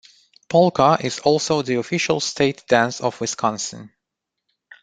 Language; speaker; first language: English; non-native, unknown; Romanian